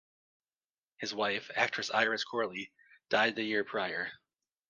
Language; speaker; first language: English; native; English